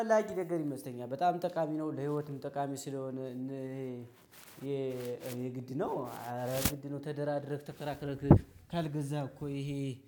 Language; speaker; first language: Amharic; native; Amharic